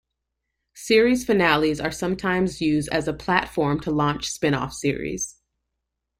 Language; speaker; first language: English; native; English